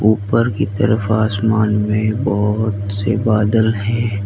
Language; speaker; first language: Hindi; native; Hindi